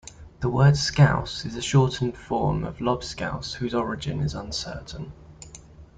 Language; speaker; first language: English; native; English